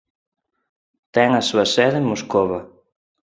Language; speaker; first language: Galician; non-native, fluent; Spanish